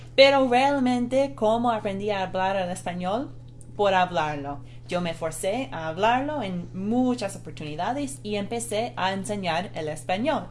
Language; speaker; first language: Spanish; non-native, fluent; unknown